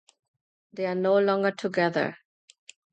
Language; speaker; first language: English; non-native, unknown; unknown